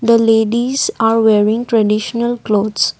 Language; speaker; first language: English; non-native, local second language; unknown